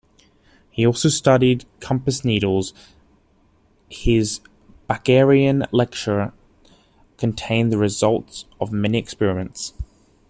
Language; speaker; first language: English; native; English